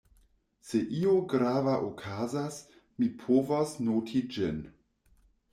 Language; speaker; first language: Esperanto; non-native, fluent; German